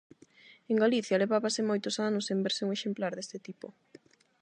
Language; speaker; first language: Galician; non-native, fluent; Spanish